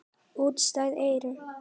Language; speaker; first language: Icelandic; native; Icelandic